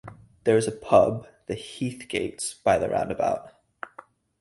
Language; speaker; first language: English; native; English